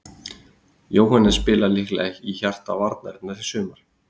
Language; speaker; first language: Icelandic; native; Icelandic